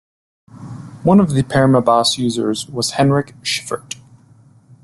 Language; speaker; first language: English; native; English